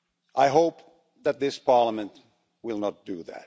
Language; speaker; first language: English; non-native, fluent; Finnish